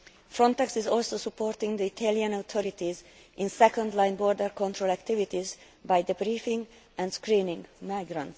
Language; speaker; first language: English; non-native, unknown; Hungarian